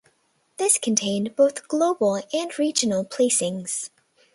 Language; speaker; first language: English; native; English